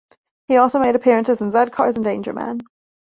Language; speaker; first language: English; native; English